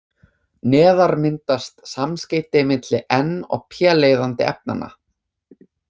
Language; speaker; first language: Icelandic; non-native, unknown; English